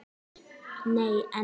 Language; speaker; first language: Icelandic; native; Icelandic